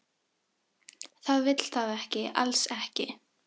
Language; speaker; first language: Icelandic; non-native, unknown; Filipino